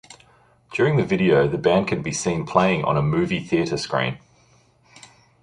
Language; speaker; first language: English; native; English